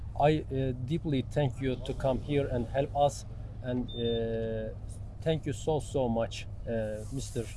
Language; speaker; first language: English; non-native, learner; Turkish